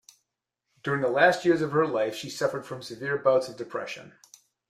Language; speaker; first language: English; native; English